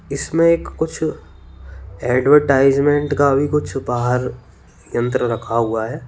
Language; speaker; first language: Hindi; native; Hindi